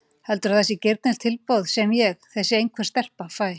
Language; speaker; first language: Icelandic; native; Icelandic